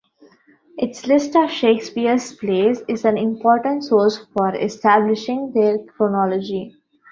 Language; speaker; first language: English; non-native, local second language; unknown